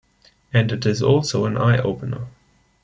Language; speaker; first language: English; non-native, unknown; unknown